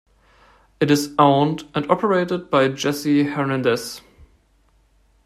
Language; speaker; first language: English; non-native, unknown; German